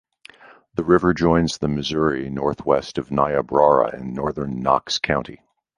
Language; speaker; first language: English; native; English